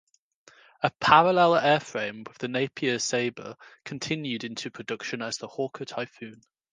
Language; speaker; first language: English; native; English